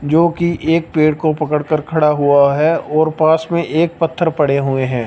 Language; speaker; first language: Hindi; non-native, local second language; Punjabi